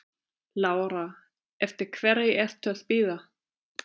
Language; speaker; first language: Icelandic; non-native, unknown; German